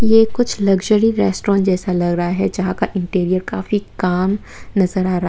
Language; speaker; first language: Hindi; non-native, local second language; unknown